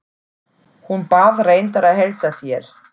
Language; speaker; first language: Icelandic; non-native, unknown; German